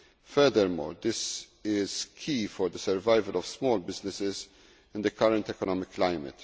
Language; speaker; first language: English; non-native, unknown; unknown